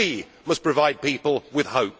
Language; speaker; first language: English; native; English